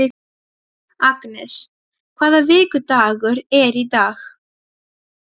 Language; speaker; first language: Icelandic; non-native, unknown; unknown